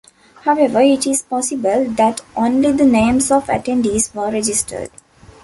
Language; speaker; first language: English; non-native, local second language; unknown